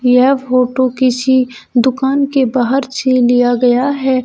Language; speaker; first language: Hindi; native; Hindi